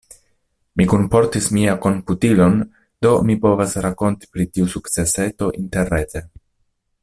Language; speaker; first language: Esperanto; non-native, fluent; Italian